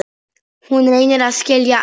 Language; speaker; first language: Icelandic; non-native, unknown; Polish